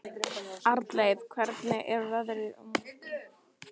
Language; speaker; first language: Icelandic; non-native, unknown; Italian